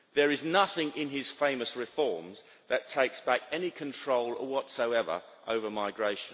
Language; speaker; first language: English; native; English